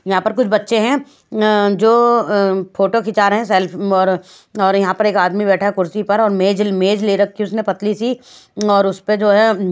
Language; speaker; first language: Hindi; native; Hindi